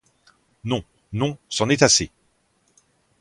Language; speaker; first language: French; native; French